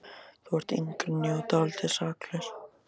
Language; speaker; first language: Icelandic; native; Icelandic